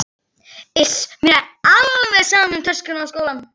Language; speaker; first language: Icelandic; native; Icelandic